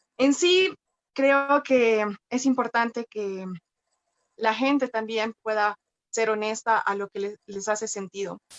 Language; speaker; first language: Spanish; native; Spanish